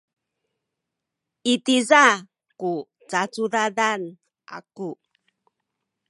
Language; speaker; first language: Sakizaya; native; Sakizaya